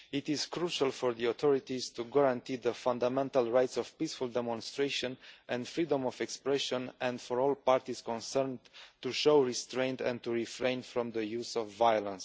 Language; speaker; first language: English; non-native, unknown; Romanian